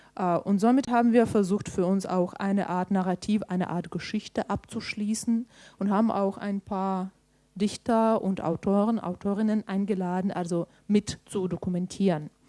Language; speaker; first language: German; non-native, fluent; Ukrainian